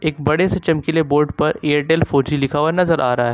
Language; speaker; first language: Hindi; native; Hindi